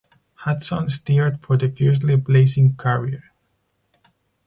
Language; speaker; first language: English; non-native, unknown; Spanish